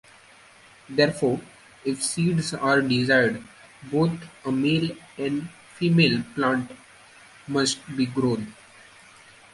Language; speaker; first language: English; non-native, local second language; Marathi